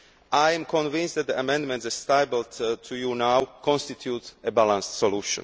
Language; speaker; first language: English; non-native, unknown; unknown